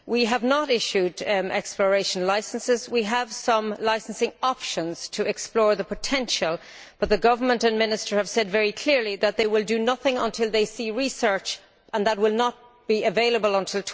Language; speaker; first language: English; native; English